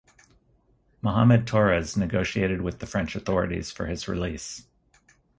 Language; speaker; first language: English; native; English